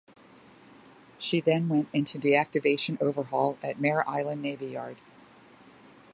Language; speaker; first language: English; native; English